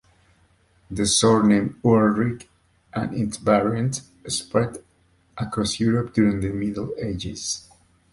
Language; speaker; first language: English; non-native, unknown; Spanish